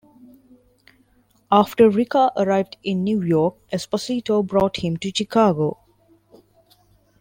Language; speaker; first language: English; non-native, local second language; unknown